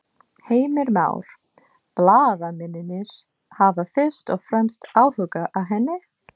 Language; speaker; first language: Icelandic; non-native, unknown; English